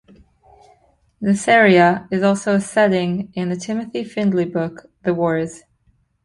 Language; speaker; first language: English; native; English